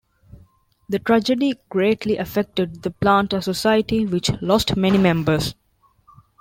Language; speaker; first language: English; non-native, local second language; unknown